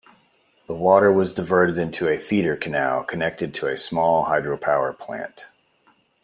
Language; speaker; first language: English; native; English